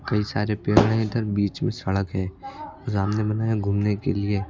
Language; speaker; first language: Hindi; native; Hindi